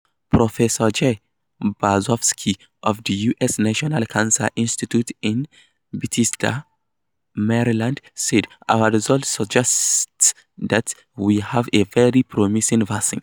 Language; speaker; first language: English; non-native, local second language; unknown